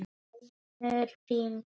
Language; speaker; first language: Icelandic; non-native, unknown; Polish